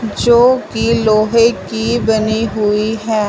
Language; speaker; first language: Hindi; non-native, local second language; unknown